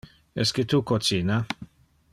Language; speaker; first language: Interlingua; non-native, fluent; Dutch